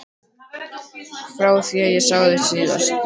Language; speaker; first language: Icelandic; native; Icelandic